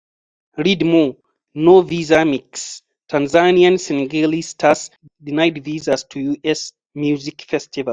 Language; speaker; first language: English; non-native, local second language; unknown